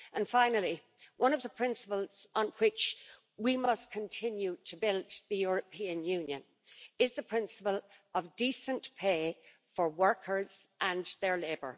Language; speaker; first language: English; native; English